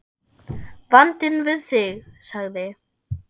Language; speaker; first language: Icelandic; non-native, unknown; German